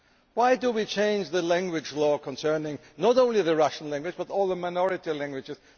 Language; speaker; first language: English; non-native, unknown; German